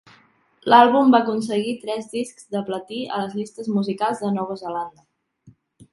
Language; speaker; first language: Catalan; native; Catalan